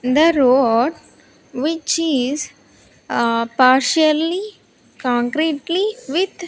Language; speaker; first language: English; non-native, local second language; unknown